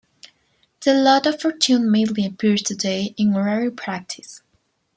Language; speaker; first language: English; non-native, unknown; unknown